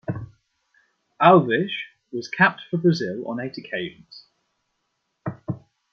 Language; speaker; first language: English; non-native, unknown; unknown